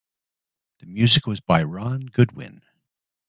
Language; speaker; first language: English; native; English